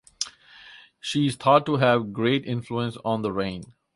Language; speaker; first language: English; non-native, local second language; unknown